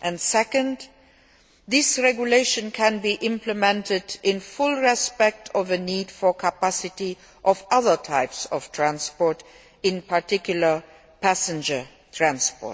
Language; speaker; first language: English; non-native, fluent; Luxembourgish